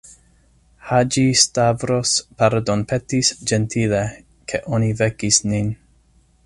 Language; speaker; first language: Esperanto; non-native, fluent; English